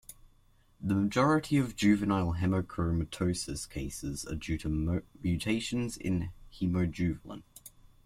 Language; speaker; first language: English; native; English